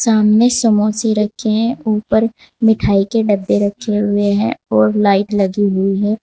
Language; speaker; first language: Hindi; native; Hindi